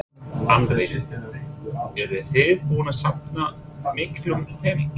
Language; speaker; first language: Icelandic; non-native, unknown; English